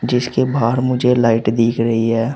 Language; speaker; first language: Hindi; native; Hindi